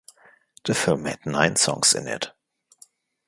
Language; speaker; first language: English; non-native, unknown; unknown